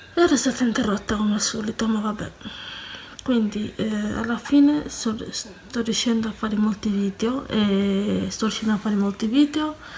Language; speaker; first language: Italian; native; Italian